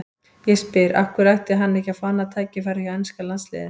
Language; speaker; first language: Icelandic; native; Icelandic